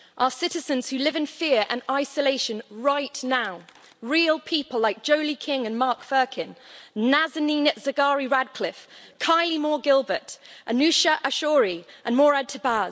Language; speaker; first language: English; native; English